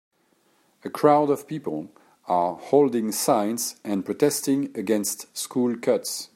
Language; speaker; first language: English; native; English